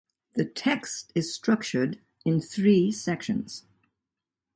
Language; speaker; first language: English; native; English